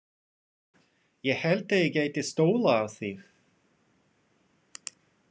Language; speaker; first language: Icelandic; non-native, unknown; Russian